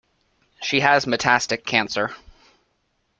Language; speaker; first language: English; native; English